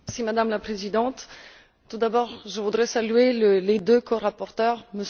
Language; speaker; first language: French; non-native, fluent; Bulgarian